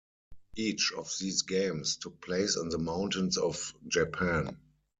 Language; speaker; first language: English; non-native, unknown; German